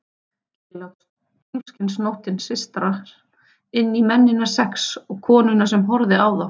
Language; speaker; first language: Icelandic; native; Icelandic